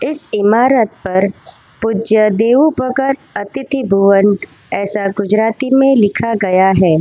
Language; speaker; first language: Hindi; non-native, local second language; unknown